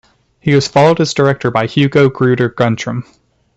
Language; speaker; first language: English; native; English